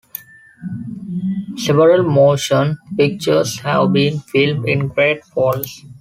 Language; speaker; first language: English; non-native, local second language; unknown